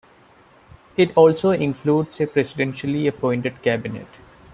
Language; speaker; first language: English; non-native, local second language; Malayalam